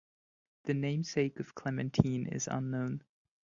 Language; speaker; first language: English; non-native, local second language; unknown